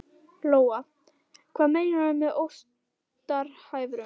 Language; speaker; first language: Icelandic; native; Icelandic